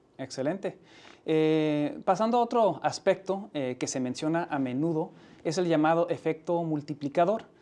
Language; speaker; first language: Spanish; early bilingual, heritage; Spanish